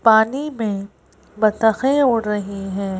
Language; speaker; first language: Hindi; native; Hindi